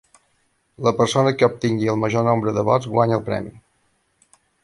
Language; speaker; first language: Catalan; native; Catalan